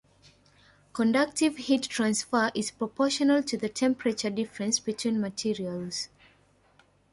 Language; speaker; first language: English; non-native, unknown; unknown